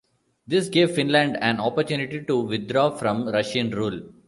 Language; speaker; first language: English; non-native, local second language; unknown